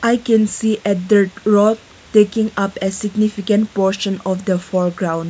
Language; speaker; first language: English; non-native, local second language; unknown